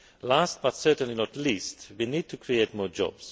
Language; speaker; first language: English; non-native, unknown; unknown